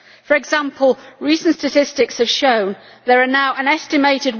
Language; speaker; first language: English; native; English